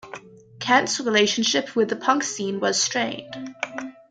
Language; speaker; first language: English; native; English